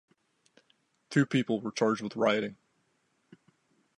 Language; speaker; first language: English; native; English